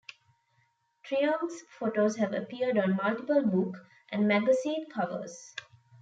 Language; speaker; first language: English; non-native, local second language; Tamil